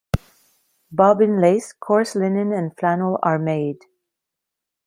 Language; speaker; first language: English; non-native, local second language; French